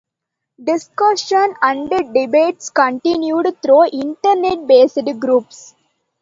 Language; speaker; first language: English; non-native, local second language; Tamil